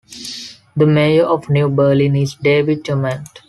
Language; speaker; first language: English; non-native, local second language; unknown